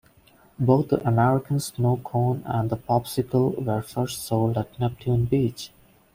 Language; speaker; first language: English; non-native, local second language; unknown